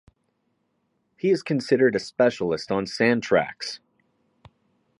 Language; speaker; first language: English; native; English